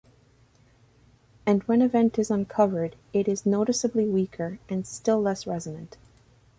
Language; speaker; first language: English; native; English